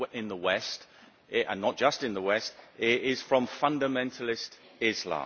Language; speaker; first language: English; native; English